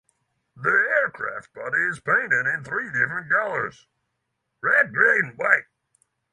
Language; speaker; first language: English; non-native, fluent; Norwegian